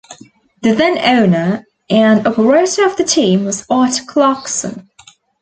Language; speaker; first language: English; native; English